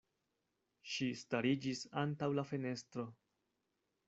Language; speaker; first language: Esperanto; non-native, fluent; Spanish